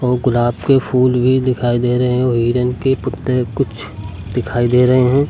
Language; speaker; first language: Hindi; native; Hindi